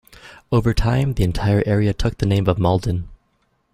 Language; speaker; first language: English; native; English